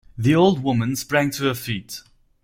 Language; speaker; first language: English; non-native, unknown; German